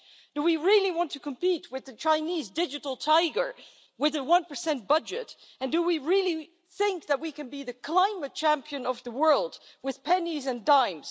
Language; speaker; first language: English; non-native, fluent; Dutch